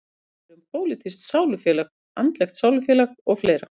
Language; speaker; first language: Icelandic; native; Icelandic